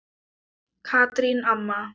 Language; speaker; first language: Icelandic; non-native, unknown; Thai